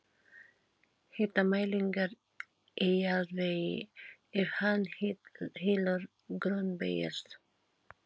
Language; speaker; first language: Icelandic; non-native, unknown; Filipino